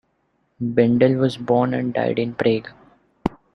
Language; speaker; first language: English; non-native, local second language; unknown